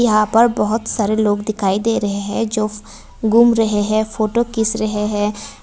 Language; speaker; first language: Hindi; non-native, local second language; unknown